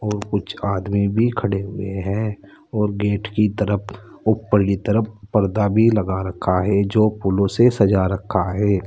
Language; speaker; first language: Hindi; native; Hindi